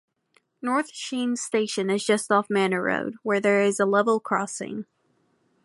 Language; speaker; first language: English; native; English